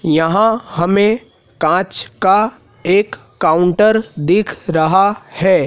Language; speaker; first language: Hindi; native; Hindi